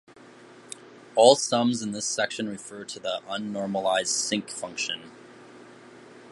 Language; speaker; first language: English; native; English